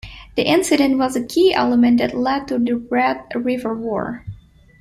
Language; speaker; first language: English; non-native, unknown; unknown